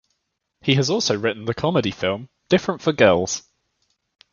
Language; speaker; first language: English; native; English